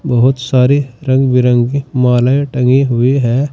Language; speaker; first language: Hindi; native; Hindi